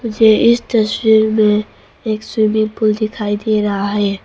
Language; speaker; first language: Hindi; early bilingual, other home language; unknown